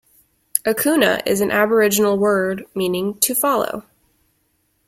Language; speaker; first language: English; native; English